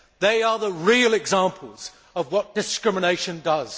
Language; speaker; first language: English; native; English